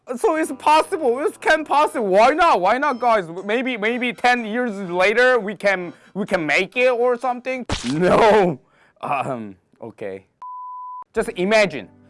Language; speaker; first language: English; non-native, learner; Korean